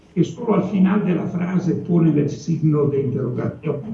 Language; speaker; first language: Spanish; non-native, related language; Italian